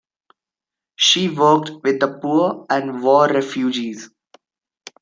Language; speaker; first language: English; non-native, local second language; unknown